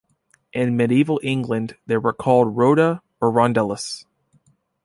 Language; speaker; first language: English; native; English